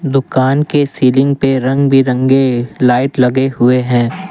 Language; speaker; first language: Hindi; non-native, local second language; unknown